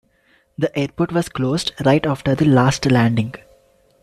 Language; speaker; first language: English; non-native, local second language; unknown